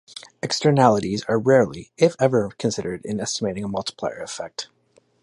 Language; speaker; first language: English; native; English